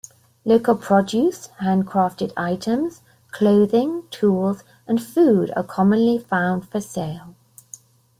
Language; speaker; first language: English; native; English